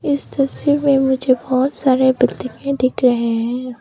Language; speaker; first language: Hindi; non-native, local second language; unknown